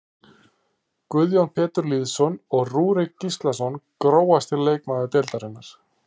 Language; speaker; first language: Icelandic; native; Icelandic